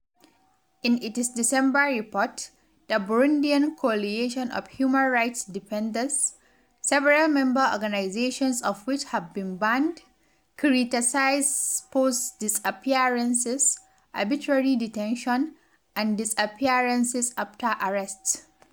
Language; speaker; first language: English; non-native, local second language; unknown